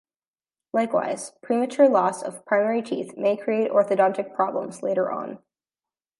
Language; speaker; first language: English; native; English